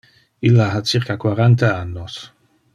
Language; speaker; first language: Interlingua; non-native, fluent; Dutch